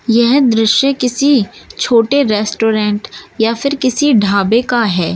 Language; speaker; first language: Hindi; native; Hindi